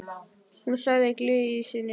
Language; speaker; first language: Icelandic; native; Icelandic